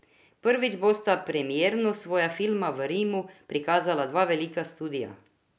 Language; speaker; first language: Slovenian; non-native, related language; Croatian